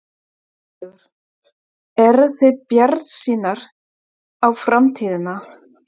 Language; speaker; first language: Icelandic; non-native, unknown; German